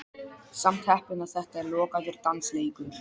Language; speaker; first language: Icelandic; non-native, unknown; Polish